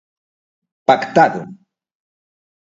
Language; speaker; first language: Galician; native; Galician